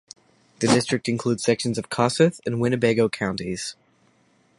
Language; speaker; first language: English; native; English